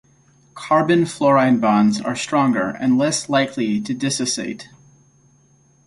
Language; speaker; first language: English; native; English